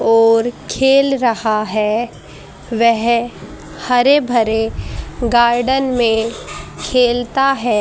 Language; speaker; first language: Hindi; native; Hindi